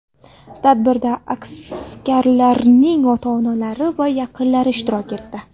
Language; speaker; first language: Uzbek; non-native, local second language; Kara-Kalpak